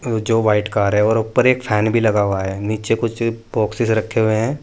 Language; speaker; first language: Hindi; native; Hindi